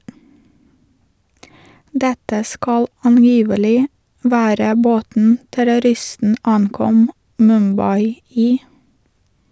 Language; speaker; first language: Norwegian; non-native, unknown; Russian